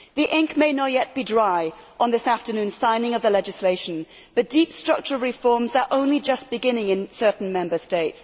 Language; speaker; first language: English; native; English